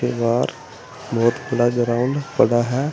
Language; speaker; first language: Hindi; native; Hindi